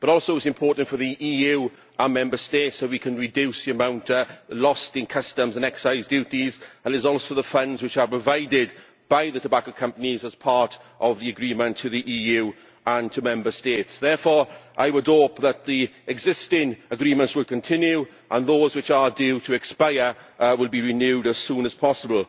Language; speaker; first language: English; native; English